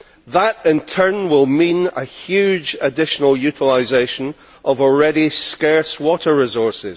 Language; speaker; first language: English; native; English